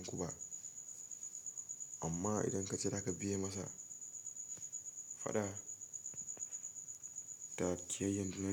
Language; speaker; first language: Hausa; native; Hausa